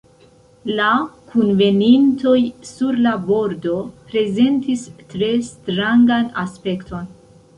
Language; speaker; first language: Esperanto; non-native, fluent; Central Kurdish